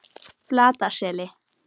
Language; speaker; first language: Icelandic; native; Icelandic